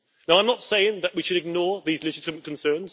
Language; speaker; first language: English; native; English